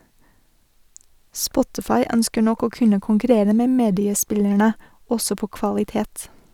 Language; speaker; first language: Norwegian; non-native, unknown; English